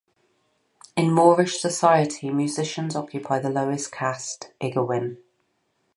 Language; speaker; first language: English; native; English